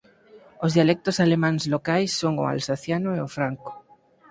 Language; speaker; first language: Galician; native; Galician